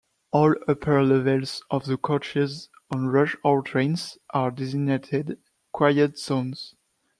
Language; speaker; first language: English; non-native, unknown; French